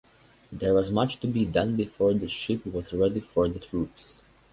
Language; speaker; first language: English; non-native, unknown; Serbian